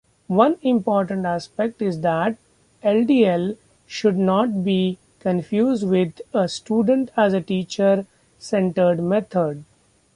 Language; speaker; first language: English; non-native, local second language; Marathi